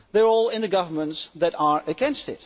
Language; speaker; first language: English; non-native, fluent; Dutch